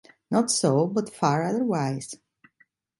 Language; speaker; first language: English; non-native, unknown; Italian